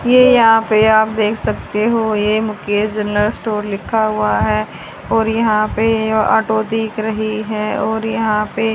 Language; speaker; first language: Hindi; native; Hindi